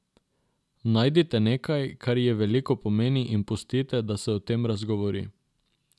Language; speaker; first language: Slovenian; non-native, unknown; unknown